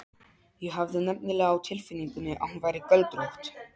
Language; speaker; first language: Icelandic; non-native, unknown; Polish